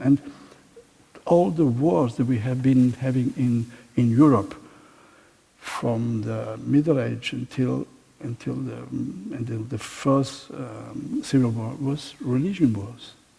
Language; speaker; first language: English; non-native, fluent; Catalan